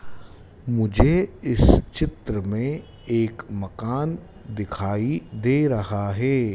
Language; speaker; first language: Hindi; native; Hindi